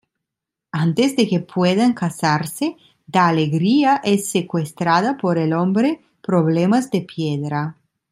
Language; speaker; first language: Spanish; non-native, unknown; Italian